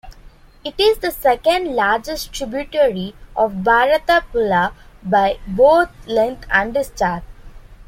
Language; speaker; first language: English; non-native, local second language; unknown